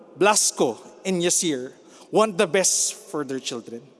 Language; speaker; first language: English; non-native, local second language; Filipino